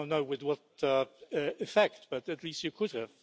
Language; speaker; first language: English; non-native, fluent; Polish